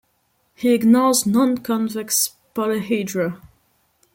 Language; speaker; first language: English; non-native, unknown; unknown